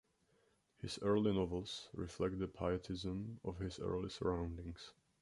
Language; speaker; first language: English; non-native, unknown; Czech